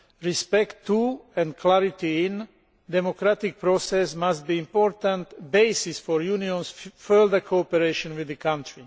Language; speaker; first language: English; non-native, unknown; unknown